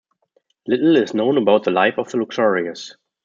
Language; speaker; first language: English; non-native, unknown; German